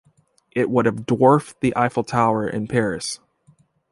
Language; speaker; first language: English; native; English